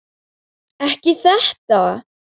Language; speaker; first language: Icelandic; native; Icelandic